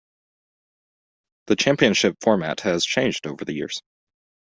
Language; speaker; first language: English; native; English